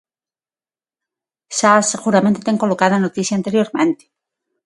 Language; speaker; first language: Galician; non-native, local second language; Spanish